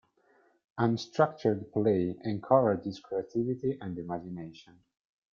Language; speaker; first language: English; non-native, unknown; Italian